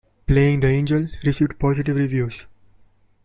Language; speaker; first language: English; non-native, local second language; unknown